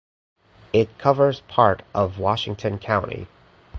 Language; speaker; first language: English; native; English